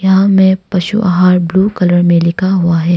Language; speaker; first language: Hindi; non-native, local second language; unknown